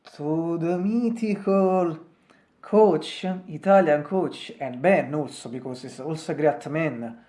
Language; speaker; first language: English; non-native, learner; Italian